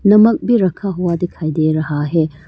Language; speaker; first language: Hindi; early bilingual, other home language; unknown